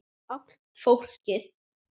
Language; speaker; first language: Icelandic; native; Icelandic